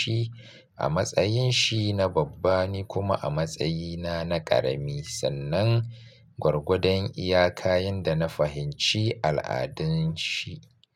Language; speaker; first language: Hausa; native; Hausa